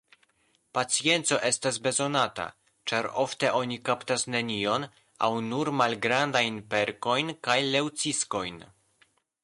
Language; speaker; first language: Esperanto; non-native, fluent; Polish